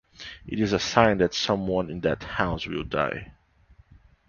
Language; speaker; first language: English; non-native, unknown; Portuguese